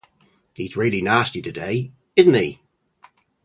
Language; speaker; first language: English; native; English